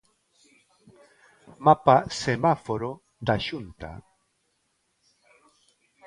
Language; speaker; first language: Galician; non-native, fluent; Spanish